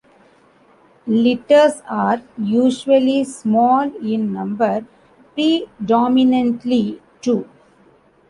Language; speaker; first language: English; non-native, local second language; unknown